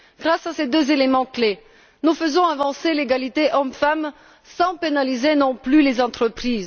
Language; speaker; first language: French; non-native, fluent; Bulgarian